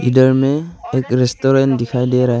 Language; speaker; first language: Hindi; non-native, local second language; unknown